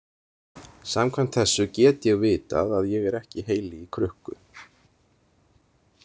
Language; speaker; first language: Icelandic; native; Icelandic